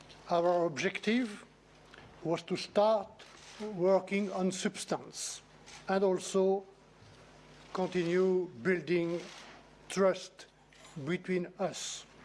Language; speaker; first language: English; non-native, fluent; French